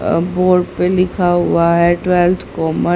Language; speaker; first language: Hindi; native; Hindi